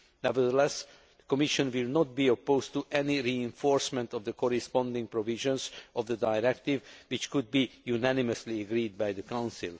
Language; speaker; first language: English; non-native, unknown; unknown